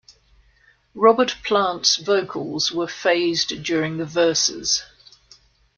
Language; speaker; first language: English; native; English